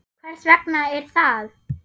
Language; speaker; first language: Icelandic; non-native, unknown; German